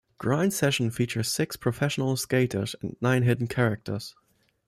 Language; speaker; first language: English; non-native, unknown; German